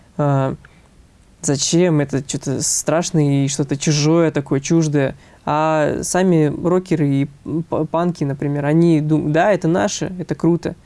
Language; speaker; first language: Russian; native; Russian